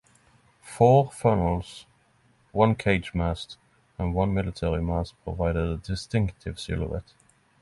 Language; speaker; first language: English; non-native, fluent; Norwegian